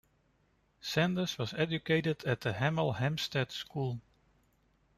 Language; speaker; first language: English; non-native, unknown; Dutch